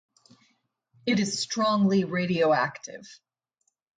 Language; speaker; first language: English; native; English